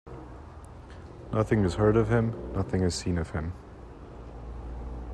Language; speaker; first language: English; non-native, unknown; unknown